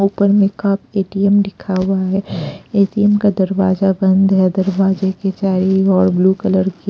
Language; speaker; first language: Hindi; non-native, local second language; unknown